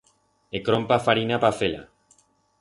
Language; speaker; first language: Aragonese; non-native, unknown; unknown